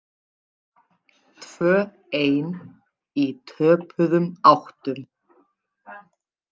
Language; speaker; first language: Icelandic; native; Icelandic